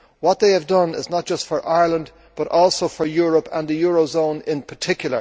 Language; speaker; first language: English; native; English